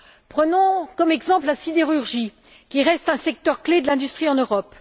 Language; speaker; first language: French; native; French